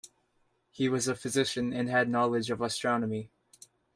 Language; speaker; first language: English; native; English